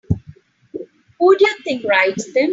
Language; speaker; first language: English; non-native, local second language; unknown